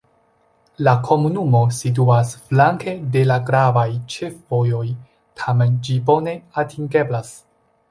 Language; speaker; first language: Esperanto; non-native, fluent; Chinese